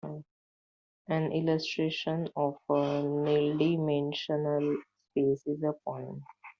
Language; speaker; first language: English; non-native, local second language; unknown